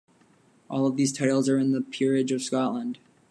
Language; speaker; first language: English; native; English